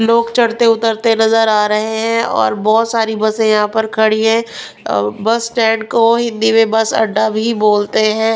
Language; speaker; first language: Hindi; non-native, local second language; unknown